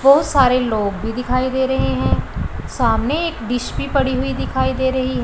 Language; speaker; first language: Hindi; non-native, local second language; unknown